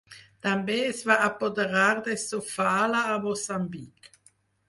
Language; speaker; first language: Catalan; non-native, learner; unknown